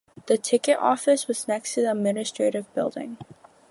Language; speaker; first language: English; native; English